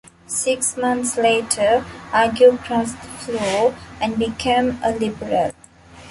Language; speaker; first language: English; non-native, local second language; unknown